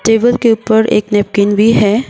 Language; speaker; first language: Hindi; non-native, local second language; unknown